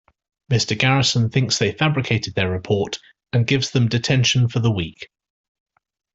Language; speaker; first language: English; native; English